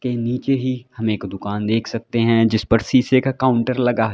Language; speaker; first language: Hindi; native; Hindi